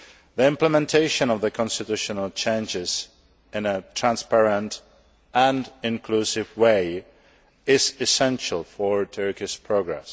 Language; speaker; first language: English; non-native, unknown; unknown